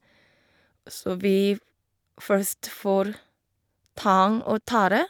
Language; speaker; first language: Norwegian; non-native, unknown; Korean